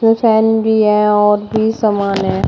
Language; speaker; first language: Hindi; native; Hindi